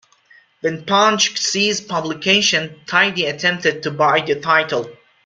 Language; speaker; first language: English; non-native, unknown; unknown